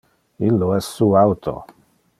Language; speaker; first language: Interlingua; non-native, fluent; Dutch